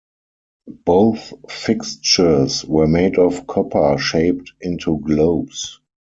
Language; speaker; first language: English; non-native, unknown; German